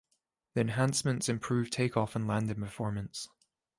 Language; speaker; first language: English; native; English